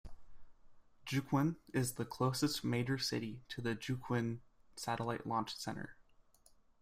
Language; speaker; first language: English; native; English